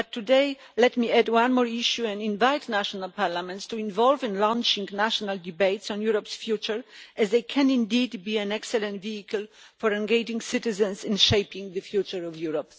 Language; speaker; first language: English; non-native, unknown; Polish